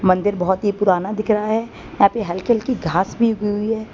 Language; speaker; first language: Hindi; non-native, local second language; Gujarati